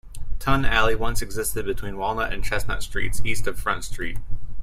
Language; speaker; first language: English; native; English